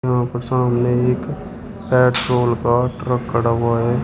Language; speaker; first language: Hindi; native; Hindi